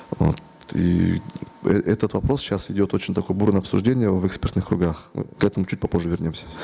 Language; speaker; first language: Russian; non-native, local second language; Kyrgyz